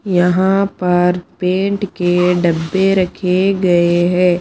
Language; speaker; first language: Hindi; non-native, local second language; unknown